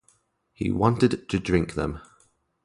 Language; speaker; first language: English; native; English